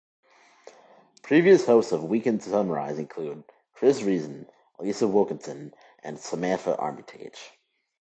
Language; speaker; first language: English; native; English